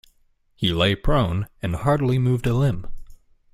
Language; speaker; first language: English; native; English